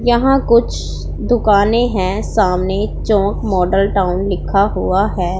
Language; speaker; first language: Hindi; non-native, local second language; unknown